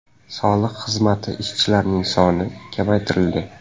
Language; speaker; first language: Uzbek; native; Uzbek